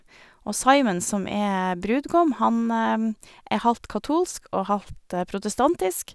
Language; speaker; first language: Norwegian; native; Norwegian